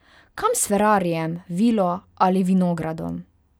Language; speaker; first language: Slovenian; non-native, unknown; Hungarian